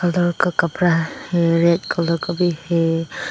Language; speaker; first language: Hindi; non-native, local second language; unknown